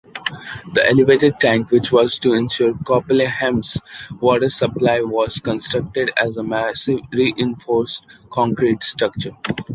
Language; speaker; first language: English; non-native, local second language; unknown